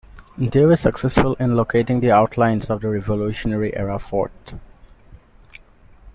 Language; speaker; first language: English; non-native, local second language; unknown